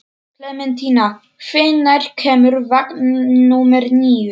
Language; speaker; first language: Icelandic; non-native, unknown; Polish